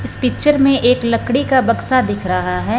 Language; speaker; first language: Hindi; non-native, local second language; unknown